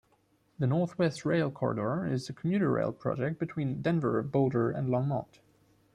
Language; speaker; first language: English; non-native, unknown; German